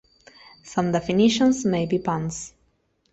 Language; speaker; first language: English; non-native, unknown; Spanish